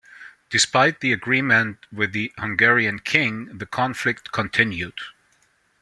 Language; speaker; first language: English; non-native, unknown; German